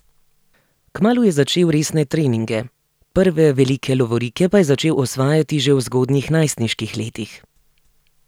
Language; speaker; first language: Slovenian; native; Slovenian